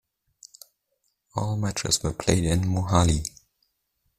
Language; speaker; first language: English; non-native, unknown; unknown